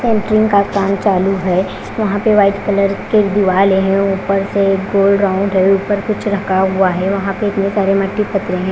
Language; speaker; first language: Hindi; non-native, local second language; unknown